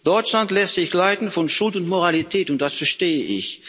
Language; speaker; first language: German; non-native, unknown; Dutch